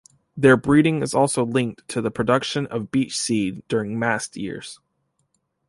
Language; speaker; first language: English; native; English